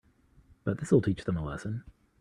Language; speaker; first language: English; native; English